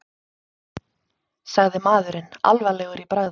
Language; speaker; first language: Icelandic; native; Icelandic